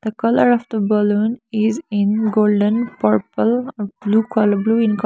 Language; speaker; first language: English; non-native, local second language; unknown